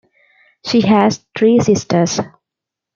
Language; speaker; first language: English; non-native, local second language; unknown